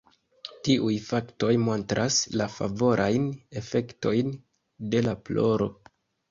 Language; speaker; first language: Esperanto; non-native, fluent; Kinyarwanda